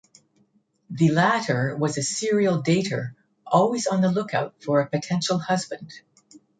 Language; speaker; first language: English; native; English